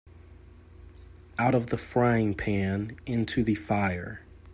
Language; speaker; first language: English; native; English